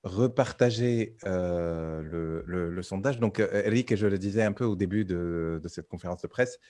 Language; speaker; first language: French; non-native, local second language; Arabic